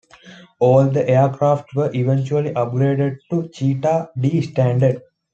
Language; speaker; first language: English; non-native, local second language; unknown